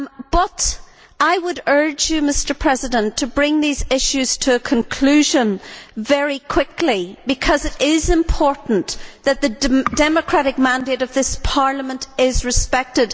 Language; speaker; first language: English; native; English